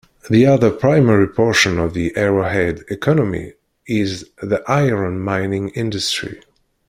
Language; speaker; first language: English; non-native, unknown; Kabyle